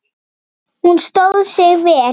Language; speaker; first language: Icelandic; native; Icelandic